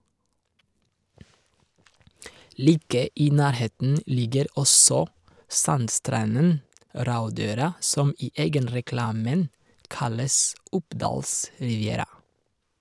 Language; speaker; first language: Norwegian; non-native, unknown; Rundi